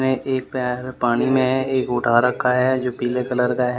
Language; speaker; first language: Hindi; native; Hindi